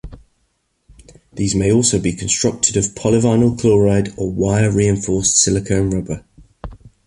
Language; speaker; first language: English; native; English